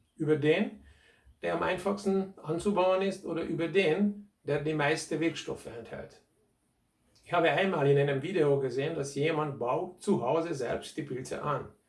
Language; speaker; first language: German; non-native, fluent; Hungarian